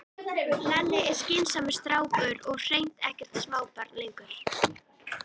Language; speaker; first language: Icelandic; native; Icelandic